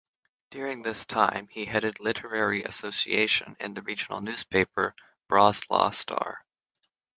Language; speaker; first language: English; native; English